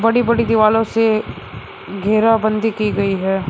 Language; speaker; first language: Hindi; native; Hindi